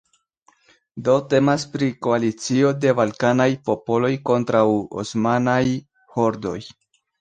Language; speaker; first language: Esperanto; non-native, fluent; Spanish